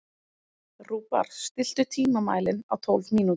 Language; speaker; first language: Icelandic; native; Icelandic